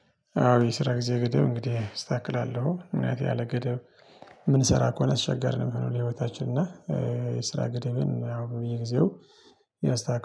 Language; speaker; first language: Amharic; non-native, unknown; Tigrinya